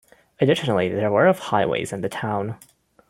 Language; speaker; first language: English; non-native, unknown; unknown